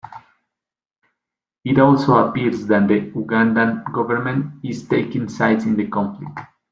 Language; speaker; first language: English; non-native, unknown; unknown